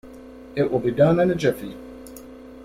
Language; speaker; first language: English; native; English